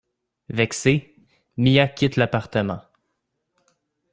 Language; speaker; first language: French; native; French